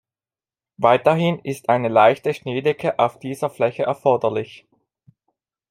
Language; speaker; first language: German; non-native, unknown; Italian